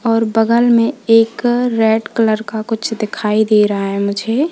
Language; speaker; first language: Hindi; native; Hindi